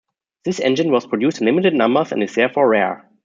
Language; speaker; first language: English; non-native, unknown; German